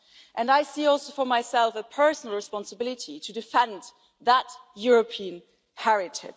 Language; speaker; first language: English; non-native, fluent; German